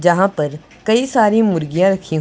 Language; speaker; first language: Hindi; non-native, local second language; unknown